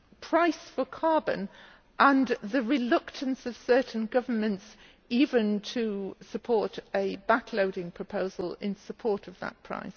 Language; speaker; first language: English; native; English